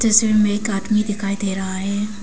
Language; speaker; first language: Hindi; non-native, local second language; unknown